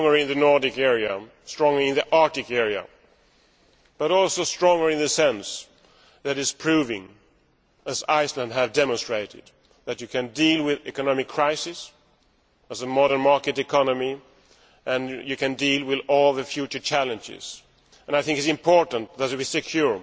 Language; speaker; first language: English; non-native, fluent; Swedish